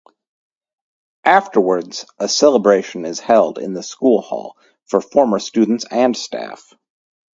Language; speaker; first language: English; native; English